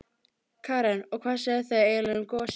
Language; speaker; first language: Icelandic; native; Icelandic